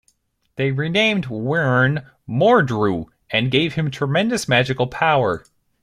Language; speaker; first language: English; native; English